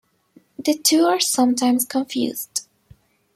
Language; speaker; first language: English; non-native, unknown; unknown